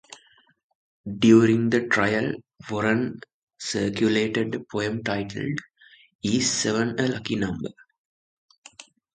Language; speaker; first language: English; non-native, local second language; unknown